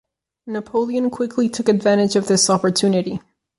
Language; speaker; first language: English; non-native, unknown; Catalan